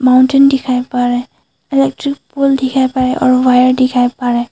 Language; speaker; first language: Hindi; non-native, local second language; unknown